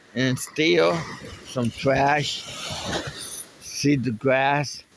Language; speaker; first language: English; non-native, fluent; Spanish